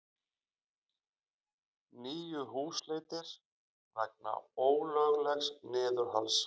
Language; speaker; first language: Icelandic; native; Icelandic